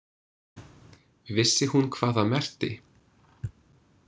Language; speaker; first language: Icelandic; non-native, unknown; English